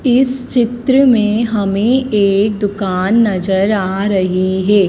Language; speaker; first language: Hindi; native; Hindi